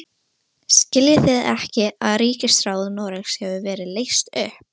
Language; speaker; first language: Icelandic; non-native, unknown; Russian